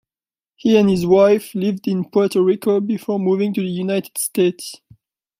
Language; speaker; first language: English; non-native, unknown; French